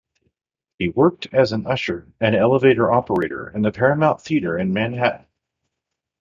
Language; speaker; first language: English; native; English